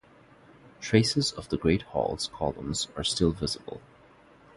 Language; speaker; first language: English; non-native, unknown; Bangla